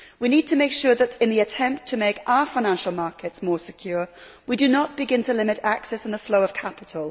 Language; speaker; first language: English; native; English